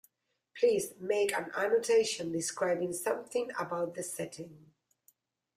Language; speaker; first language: English; non-native, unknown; Spanish